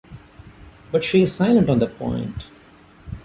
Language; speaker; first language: English; non-native, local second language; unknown